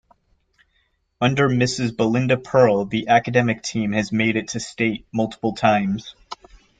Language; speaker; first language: English; native; English